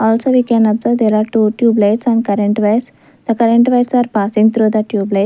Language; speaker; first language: English; non-native, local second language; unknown